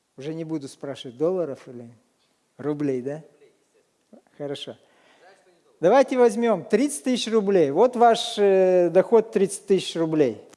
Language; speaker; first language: Russian; native; Russian